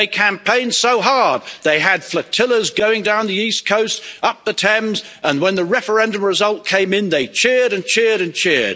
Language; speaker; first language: English; native; English